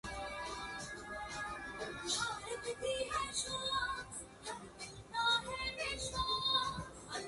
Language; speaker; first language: English; non-native, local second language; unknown